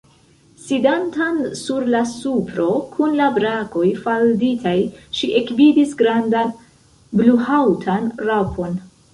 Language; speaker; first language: Esperanto; non-native, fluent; Central Kurdish